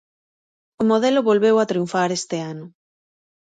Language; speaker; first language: Galician; native; Galician